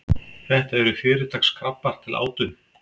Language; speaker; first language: Icelandic; native; Icelandic